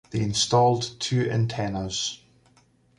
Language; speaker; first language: English; native; English